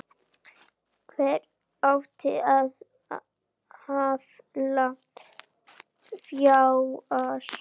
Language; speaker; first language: Icelandic; native; Icelandic